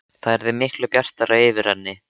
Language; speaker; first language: Icelandic; native; Icelandic